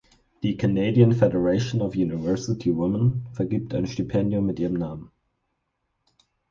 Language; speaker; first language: German; native; German